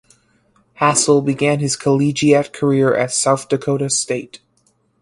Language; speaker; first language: English; native; English